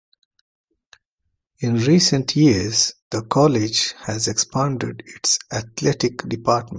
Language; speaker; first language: English; non-native, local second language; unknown